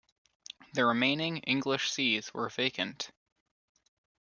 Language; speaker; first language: English; native; English